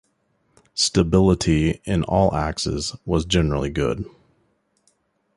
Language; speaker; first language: English; native; English